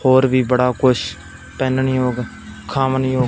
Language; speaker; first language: Hindi; non-native, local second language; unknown